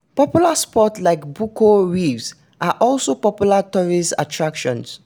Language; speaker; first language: English; non-native, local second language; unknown